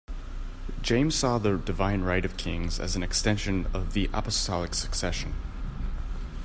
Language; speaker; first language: English; native; English